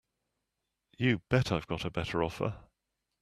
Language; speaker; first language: English; native; English